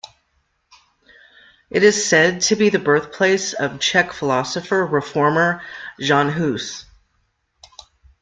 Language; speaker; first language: English; native; English